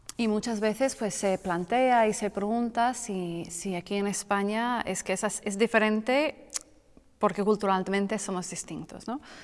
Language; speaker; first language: Spanish; non-native, fluent; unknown